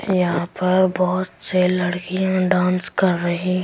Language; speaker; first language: Hindi; native; Hindi